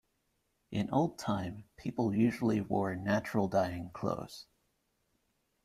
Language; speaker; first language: English; native; English